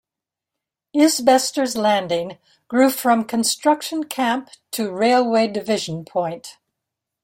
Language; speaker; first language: English; native; English